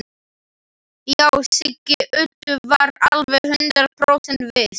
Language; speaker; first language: Icelandic; non-native, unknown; Slovak